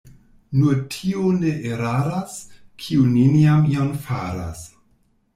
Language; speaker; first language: Esperanto; non-native, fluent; German